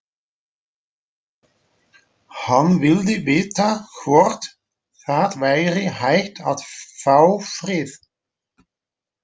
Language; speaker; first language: Icelandic; non-native, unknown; Dutch